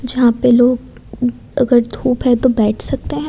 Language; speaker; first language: Hindi; non-native, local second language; Gujarati